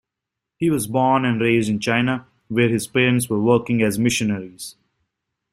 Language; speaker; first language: English; native; English